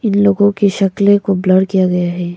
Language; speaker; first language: Hindi; non-native, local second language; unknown